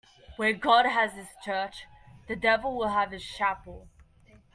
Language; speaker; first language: English; native; English